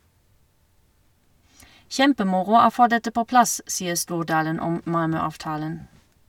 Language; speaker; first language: Norwegian; non-native, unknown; German